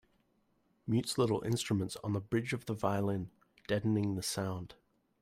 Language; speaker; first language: English; native; English